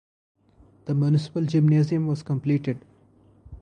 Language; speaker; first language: English; non-native, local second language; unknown